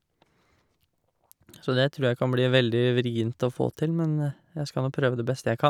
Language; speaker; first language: Norwegian; native; Norwegian